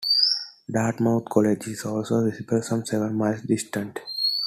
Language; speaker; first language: English; non-native, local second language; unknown